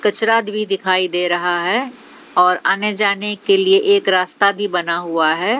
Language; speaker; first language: Hindi; native; Hindi